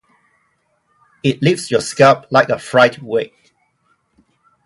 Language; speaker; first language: English; non-native, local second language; Cantonese